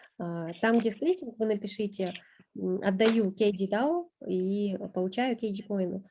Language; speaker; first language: Russian; non-native, local second language; Kyrgyz